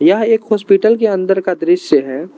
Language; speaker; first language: Hindi; non-native, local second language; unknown